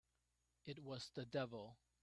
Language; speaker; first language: English; non-native, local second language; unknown